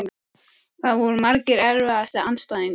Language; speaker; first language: Icelandic; native; Icelandic